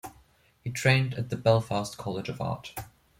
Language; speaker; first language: English; non-native, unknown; German